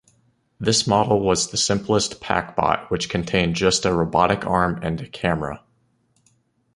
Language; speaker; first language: English; native; English